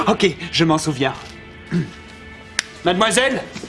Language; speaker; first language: French; native; French